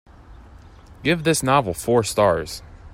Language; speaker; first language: English; native; English